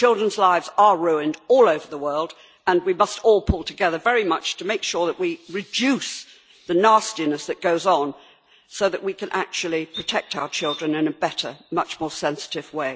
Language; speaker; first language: English; native; English